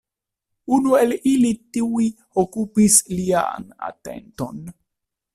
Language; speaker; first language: Esperanto; non-native, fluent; Italian